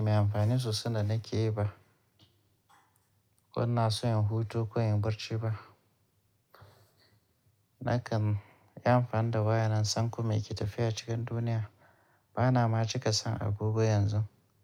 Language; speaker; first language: Hausa; native; Hausa